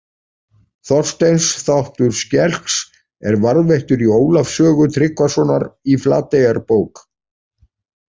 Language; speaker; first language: Icelandic; native; Icelandic